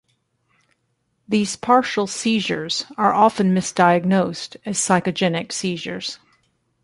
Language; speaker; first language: English; native; English